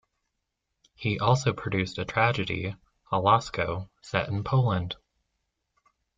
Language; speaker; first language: English; native; English